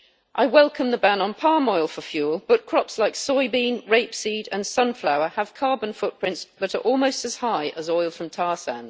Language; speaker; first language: English; native; English